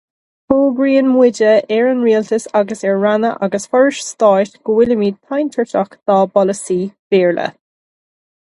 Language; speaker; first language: Irish; non-native, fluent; English